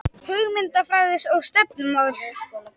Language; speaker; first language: Icelandic; native; Icelandic